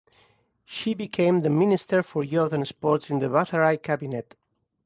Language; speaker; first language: English; non-native, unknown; Catalan